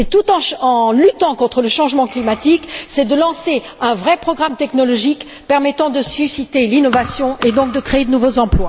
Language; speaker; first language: French; native; French